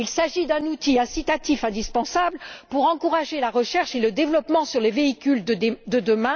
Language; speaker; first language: French; native; French